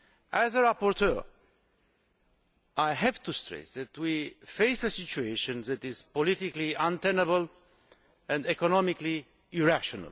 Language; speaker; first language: English; non-native, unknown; Romanian